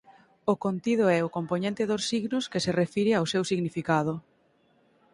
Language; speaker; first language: Galician; native; Galician